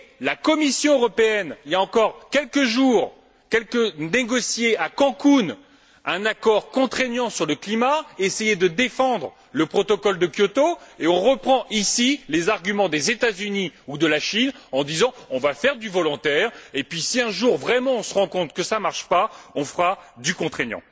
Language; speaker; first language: French; native; French